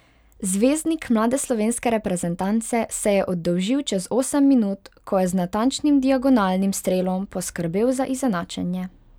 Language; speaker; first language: Slovenian; non-native, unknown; Hungarian